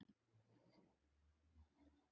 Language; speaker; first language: Icelandic; non-native, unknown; Romanian